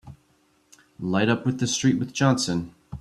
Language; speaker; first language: English; native; English